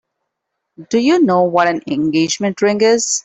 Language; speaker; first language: English; non-native, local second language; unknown